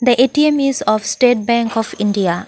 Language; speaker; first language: English; non-native, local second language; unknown